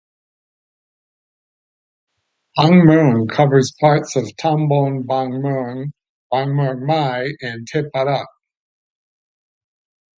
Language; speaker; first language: English; native; English